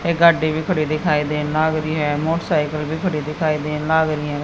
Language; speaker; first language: Hindi; native; Hindi